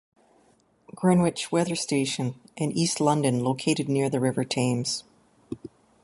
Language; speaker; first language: English; native; English